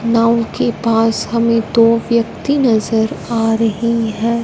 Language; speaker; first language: Hindi; non-native, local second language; Punjabi